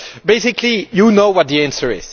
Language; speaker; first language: English; non-native, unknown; French